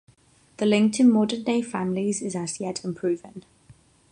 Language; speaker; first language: English; non-native, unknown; Catalan